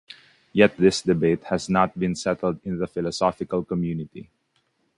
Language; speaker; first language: English; non-native, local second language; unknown